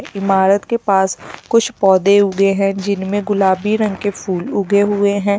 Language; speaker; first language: Hindi; native; Hindi